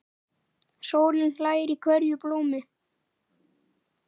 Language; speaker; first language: Icelandic; native; Icelandic